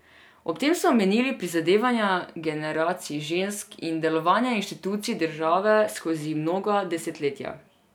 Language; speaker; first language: Slovenian; non-native, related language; Serbian